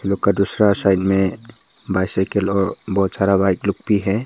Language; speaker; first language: Hindi; early bilingual, other home language; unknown